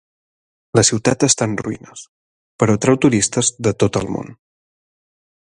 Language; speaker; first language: Catalan; native; Catalan